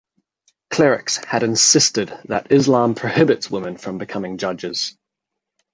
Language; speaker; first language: English; native; English